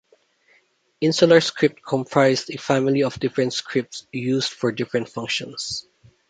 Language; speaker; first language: English; non-native, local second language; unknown